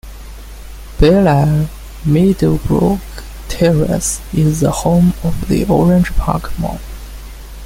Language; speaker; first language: English; non-native, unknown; Chinese